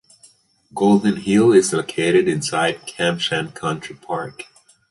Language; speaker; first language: English; native; English